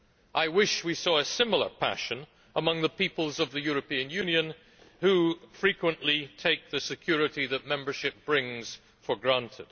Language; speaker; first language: English; native; English